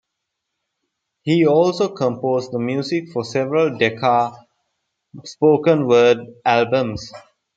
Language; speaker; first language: English; non-native, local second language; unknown